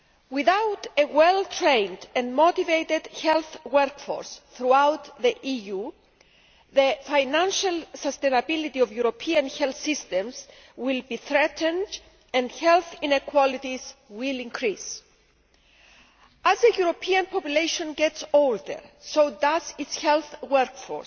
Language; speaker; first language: English; non-native, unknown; Greek